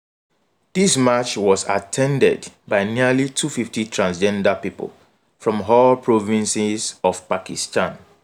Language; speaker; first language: English; non-native, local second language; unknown